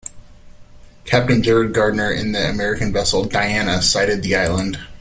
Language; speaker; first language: English; native; English